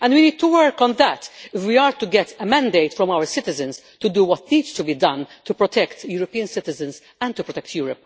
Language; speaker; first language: English; non-native, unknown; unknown